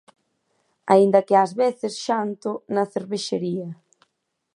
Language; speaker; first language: Galician; native; Galician